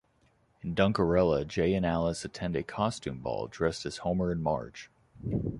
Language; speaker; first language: English; native; English